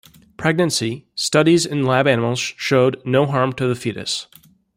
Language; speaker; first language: English; native; English